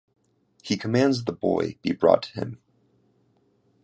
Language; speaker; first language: English; native; English